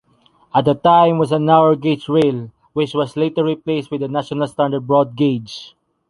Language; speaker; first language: English; non-native, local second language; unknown